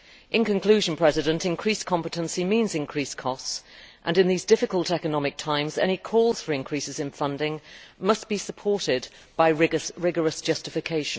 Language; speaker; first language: English; native; English